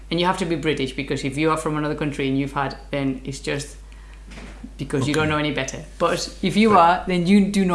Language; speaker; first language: English; non-native, fluent; Spanish